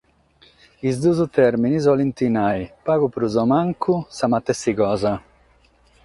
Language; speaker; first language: Sardinian; non-native, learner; Catalan